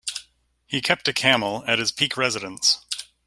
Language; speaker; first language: English; native; English